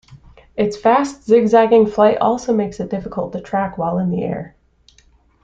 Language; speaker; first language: English; native; English